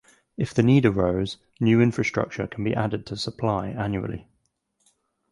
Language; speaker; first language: English; native; English